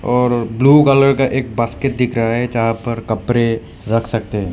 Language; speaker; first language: Hindi; non-native, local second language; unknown